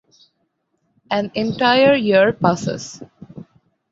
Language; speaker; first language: English; non-native, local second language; Bangla